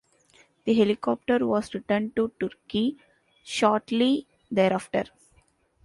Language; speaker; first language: English; non-native, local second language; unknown